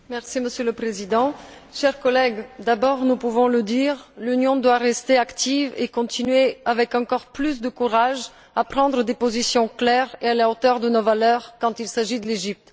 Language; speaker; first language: French; non-native, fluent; Bulgarian